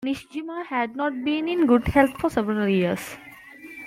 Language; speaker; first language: English; non-native, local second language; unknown